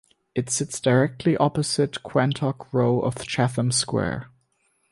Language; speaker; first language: English; non-native, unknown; German